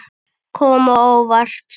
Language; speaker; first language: Icelandic; native; Icelandic